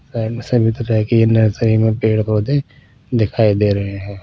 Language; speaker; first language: Hindi; non-native, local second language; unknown